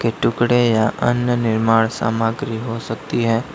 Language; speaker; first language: Hindi; native; Hindi